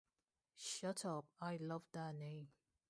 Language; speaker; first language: English; non-native, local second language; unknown